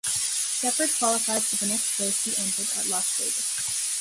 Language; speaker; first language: English; native; English